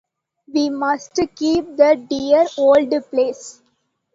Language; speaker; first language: English; non-native, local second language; Tamil